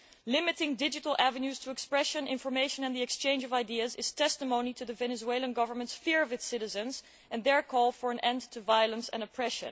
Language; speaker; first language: English; non-native, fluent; Dutch